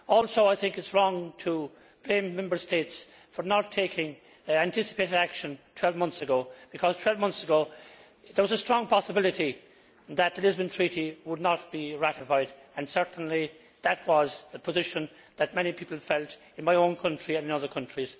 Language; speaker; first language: English; native; English